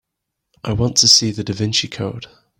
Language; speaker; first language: English; native; English